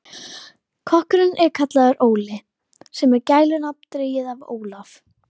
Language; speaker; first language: Icelandic; native; Icelandic